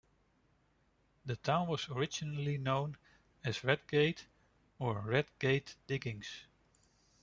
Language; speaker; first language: English; non-native, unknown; Dutch